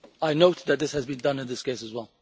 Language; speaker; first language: English; non-native, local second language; Maltese